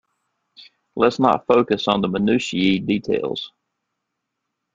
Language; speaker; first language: English; native; English